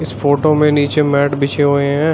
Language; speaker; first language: Hindi; native; Hindi